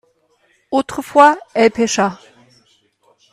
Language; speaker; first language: French; non-native, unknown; German